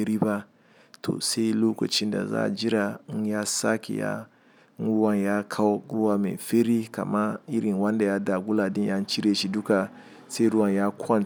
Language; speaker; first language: Hausa; non-native, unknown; Igbo